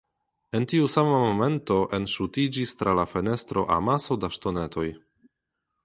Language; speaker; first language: Esperanto; non-native, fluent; Polish